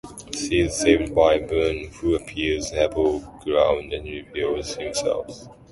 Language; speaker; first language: English; non-native, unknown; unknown